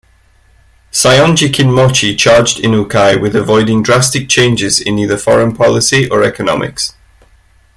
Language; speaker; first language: English; native; English